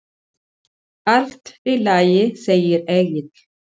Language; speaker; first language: Icelandic; non-native, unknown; Spanish